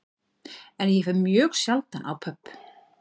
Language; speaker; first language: Icelandic; native; Icelandic